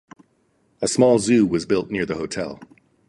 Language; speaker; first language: English; native; English